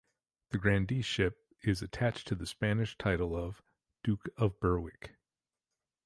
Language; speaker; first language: English; native; English